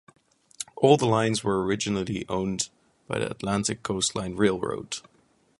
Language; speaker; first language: English; non-native, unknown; Dutch